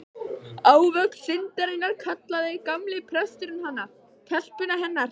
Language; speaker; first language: Icelandic; native; Icelandic